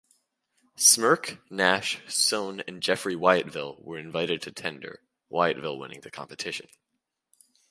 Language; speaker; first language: English; native; English